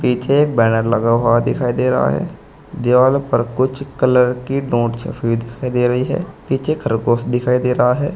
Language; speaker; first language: Hindi; native; Hindi